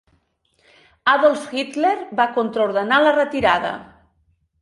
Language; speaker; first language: Catalan; non-native, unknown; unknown